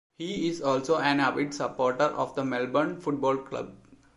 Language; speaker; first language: English; non-native, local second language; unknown